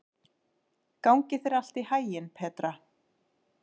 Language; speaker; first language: Icelandic; native; Icelandic